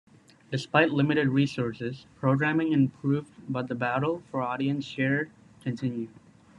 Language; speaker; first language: English; native; English